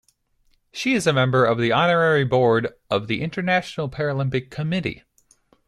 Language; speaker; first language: English; native; English